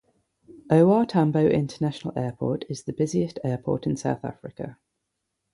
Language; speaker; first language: English; native; English